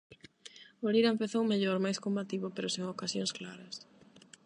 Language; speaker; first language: Galician; non-native, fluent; Spanish